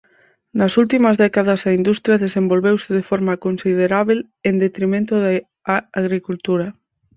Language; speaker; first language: Galician; native; Galician